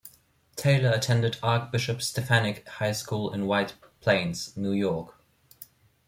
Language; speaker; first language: English; non-native, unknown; German